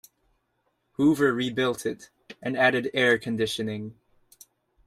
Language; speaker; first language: English; native; English